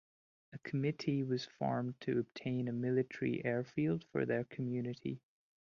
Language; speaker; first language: English; non-native, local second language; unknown